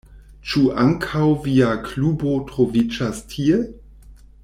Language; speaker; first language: Esperanto; non-native, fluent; German